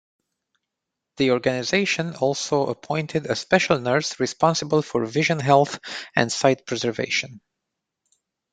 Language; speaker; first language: English; non-native, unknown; Romanian